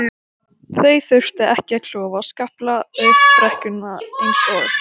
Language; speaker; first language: Icelandic; non-native, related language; Swedish